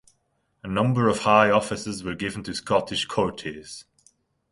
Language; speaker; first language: English; non-native, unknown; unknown